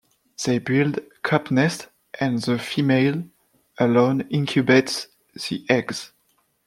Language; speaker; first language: English; non-native, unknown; French